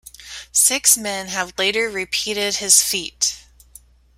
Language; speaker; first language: English; native; English